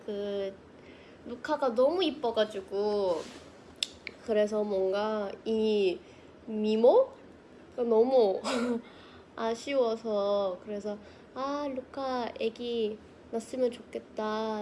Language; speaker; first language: Korean; non-native, fluent; Thai